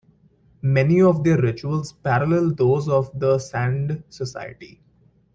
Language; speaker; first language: English; non-native, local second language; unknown